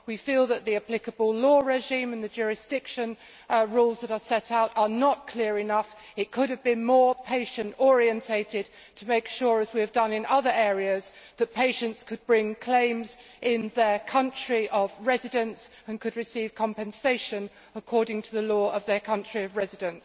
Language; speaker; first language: English; native; English